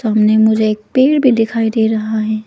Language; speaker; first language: Hindi; non-native, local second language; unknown